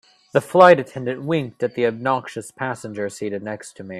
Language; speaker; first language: English; native; English